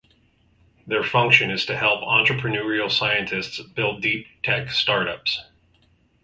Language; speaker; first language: English; native; English